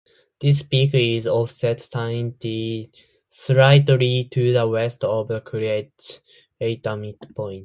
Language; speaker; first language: English; non-native, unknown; Japanese